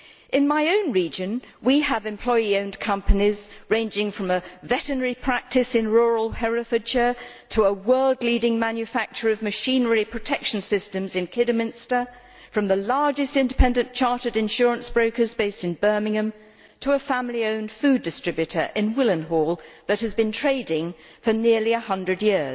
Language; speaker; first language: English; native; English